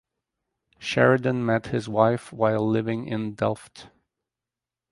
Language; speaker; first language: English; native; English